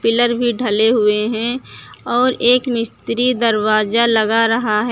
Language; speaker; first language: Hindi; native; Hindi